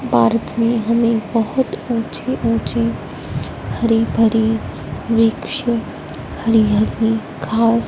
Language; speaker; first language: Hindi; non-native, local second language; Punjabi